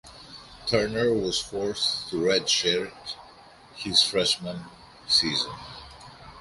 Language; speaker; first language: English; non-native, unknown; Greek